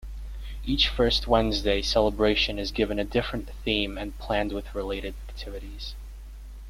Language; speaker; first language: English; native; English